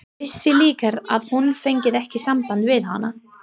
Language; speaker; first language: Icelandic; non-native, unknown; English